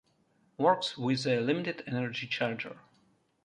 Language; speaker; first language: English; non-native, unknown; Russian